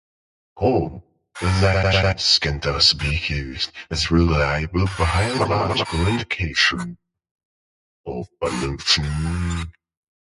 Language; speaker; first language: English; non-native, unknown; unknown